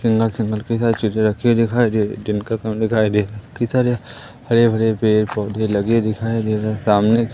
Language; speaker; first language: Hindi; native; Hindi